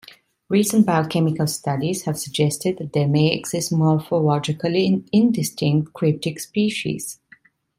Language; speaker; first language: English; non-native, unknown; Italian